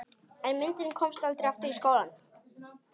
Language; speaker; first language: Icelandic; non-native, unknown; Polish